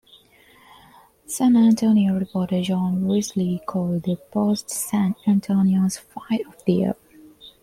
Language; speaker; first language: English; non-native, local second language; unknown